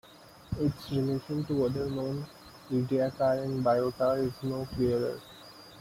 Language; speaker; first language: English; non-native, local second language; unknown